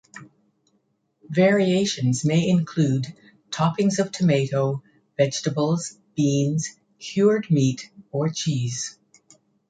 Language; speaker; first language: English; native; English